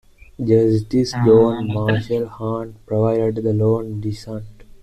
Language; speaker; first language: English; non-native, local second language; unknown